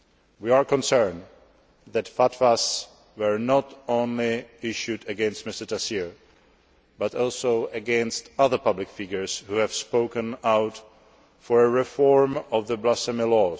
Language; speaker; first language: English; non-native, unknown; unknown